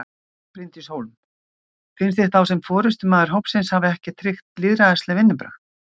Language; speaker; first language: Icelandic; native; Icelandic